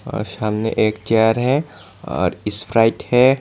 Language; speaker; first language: Hindi; non-native, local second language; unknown